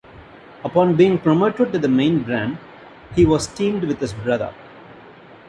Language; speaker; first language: English; non-native, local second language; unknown